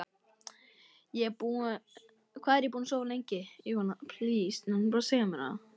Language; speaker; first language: Icelandic; native; Icelandic